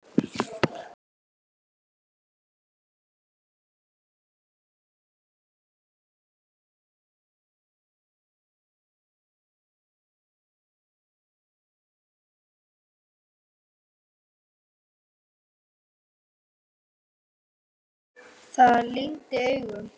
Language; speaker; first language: Icelandic; native; Icelandic